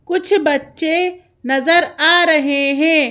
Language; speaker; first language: Hindi; native; Hindi